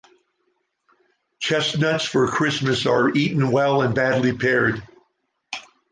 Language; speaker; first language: English; native; English